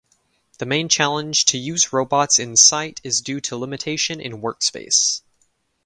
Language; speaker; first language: English; native; English